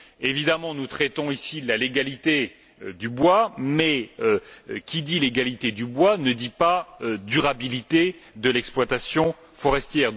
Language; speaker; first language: French; native; French